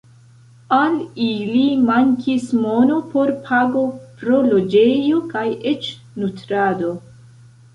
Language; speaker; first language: Esperanto; non-native, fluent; Central Kurdish